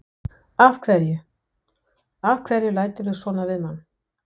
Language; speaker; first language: Icelandic; non-native, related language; Danish